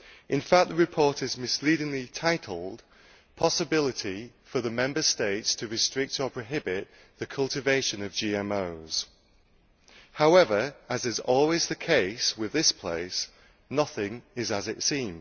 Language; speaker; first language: English; native; English